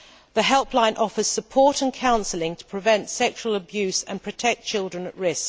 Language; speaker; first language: English; native; English